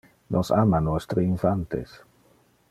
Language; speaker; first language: Interlingua; non-native, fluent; Dutch